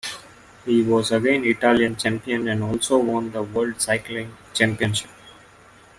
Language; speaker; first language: English; non-native, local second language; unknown